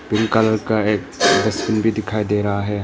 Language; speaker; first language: Hindi; early bilingual, other home language; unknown